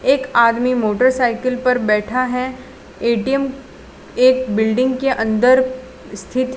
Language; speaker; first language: Hindi; non-native, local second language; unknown